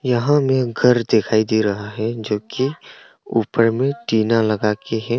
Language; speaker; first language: Hindi; non-native, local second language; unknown